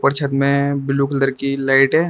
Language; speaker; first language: Hindi; early bilingual, other home language; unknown